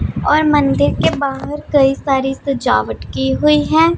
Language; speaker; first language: Hindi; non-native, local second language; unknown